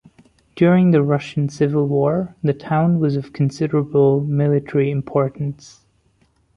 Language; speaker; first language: English; non-native, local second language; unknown